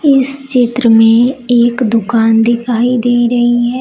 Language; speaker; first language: Hindi; native; Hindi